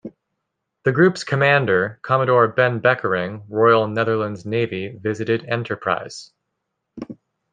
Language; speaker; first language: English; native; English